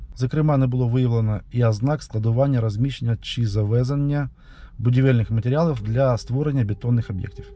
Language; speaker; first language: Ukrainian; non-native, local second language; Russian